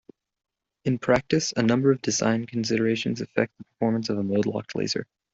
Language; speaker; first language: English; non-native, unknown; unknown